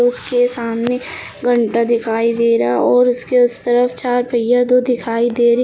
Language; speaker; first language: Hindi; native; Hindi